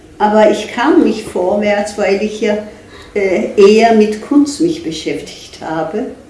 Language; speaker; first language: German; non-native, fluent; Turkish